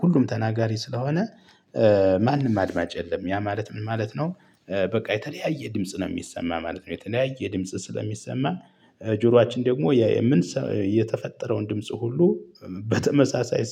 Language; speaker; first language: Amharic; native; Amharic